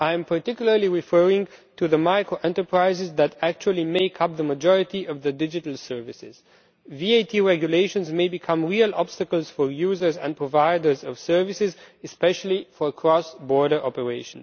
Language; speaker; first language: English; non-native, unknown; Romanian